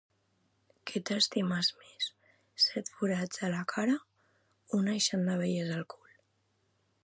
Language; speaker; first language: Catalan; native; Catalan